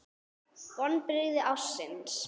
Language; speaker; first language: Icelandic; non-native, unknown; English